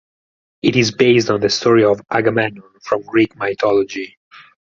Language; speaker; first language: English; non-native, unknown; Italian